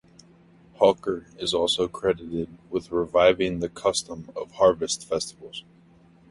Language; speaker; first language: English; native; English